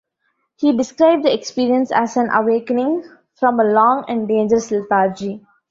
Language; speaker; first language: English; non-native, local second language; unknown